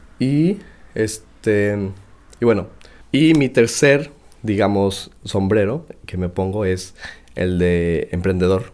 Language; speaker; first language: Spanish; native; Spanish